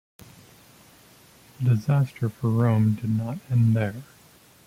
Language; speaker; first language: English; native; English